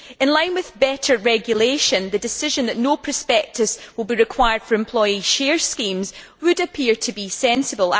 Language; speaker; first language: English; native; English